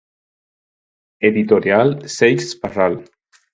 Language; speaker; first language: Galician; non-native, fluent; Spanish